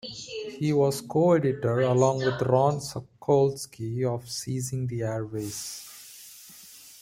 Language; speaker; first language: English; non-native, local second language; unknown